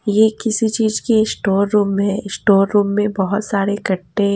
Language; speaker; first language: Hindi; native; Hindi